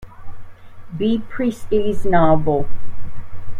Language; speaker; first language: English; native; English